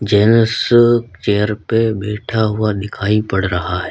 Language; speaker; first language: Hindi; native; Hindi